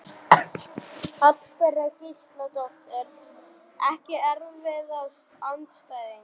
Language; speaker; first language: Icelandic; non-native, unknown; German